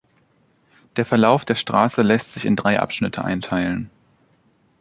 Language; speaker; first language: German; native; German